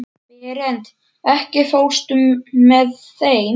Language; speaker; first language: Icelandic; non-native, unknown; Polish